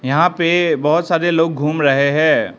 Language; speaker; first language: Hindi; non-native, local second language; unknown